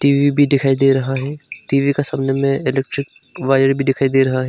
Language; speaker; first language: Hindi; non-native, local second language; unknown